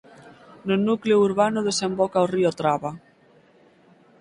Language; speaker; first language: Galician; native; Galician